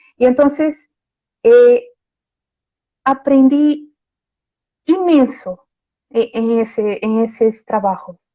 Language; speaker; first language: Spanish; non-native, related language; Portuguese